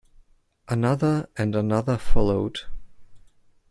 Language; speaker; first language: English; non-native, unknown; German